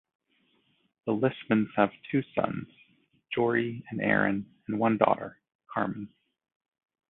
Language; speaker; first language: English; native; English